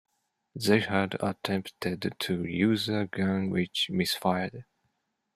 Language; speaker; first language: English; non-native, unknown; Japanese